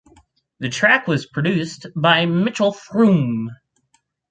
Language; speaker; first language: English; native; English